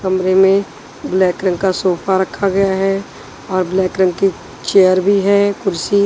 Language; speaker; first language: Hindi; non-native, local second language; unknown